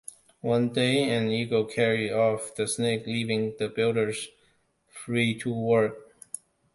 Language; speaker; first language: English; non-native, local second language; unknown